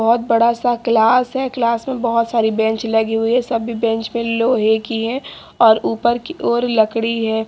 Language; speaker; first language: Hindi; native; Hindi